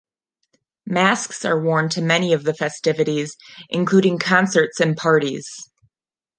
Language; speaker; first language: English; non-native, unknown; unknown